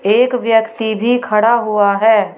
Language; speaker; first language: Hindi; native; Hindi